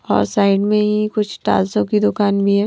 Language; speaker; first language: Hindi; non-native, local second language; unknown